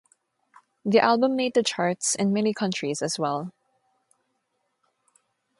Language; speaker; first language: English; non-native, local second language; Filipino